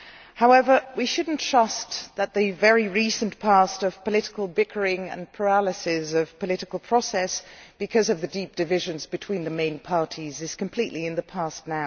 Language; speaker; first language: English; non-native, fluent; Dutch